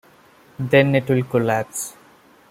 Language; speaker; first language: English; non-native, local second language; Malayalam